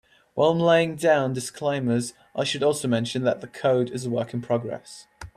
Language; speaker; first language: English; native; English